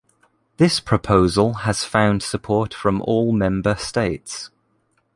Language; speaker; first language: English; native; English